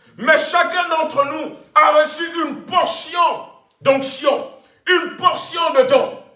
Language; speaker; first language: French; non-native, local second language; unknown